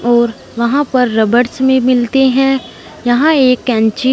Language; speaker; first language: Hindi; non-native, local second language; Punjabi